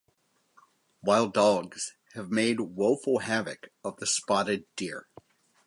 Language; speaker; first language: English; native; English